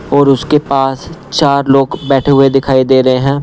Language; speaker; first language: Hindi; non-native, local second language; Punjabi